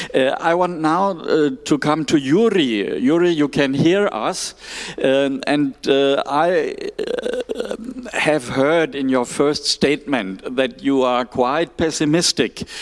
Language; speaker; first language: English; non-native, fluent; German